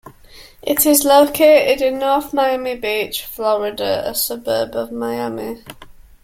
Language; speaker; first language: English; native; English